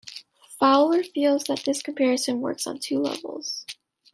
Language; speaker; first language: English; native; English